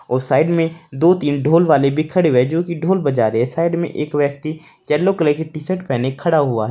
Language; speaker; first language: Hindi; native; Hindi